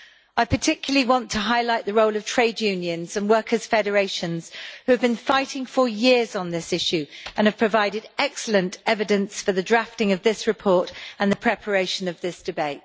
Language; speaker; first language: English; native; English